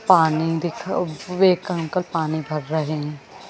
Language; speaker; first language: Hindi; native; Hindi